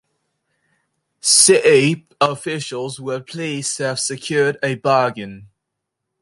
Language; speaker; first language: English; native; English